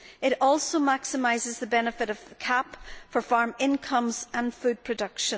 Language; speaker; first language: English; native; English